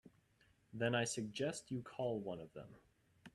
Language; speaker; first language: English; native; English